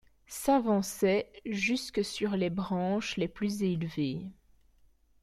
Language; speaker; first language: French; native; French